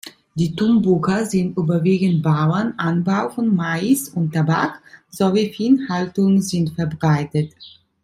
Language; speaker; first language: German; non-native, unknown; Italian